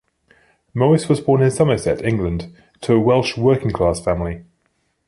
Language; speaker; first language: English; native; English